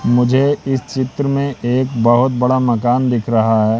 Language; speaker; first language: Hindi; native; Hindi